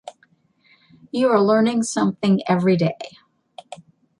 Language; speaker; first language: English; native; English